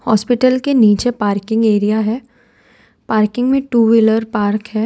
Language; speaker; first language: Hindi; non-native, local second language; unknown